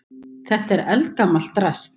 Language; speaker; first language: Icelandic; native; Icelandic